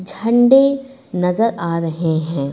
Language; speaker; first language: Hindi; native; Hindi